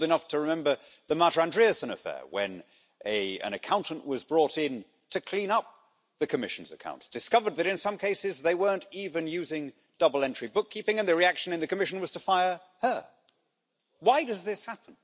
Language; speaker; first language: English; native; English